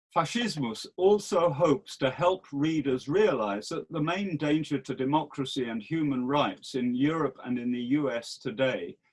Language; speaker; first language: English; native; English